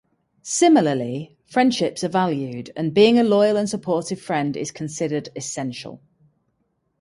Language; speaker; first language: English; native; English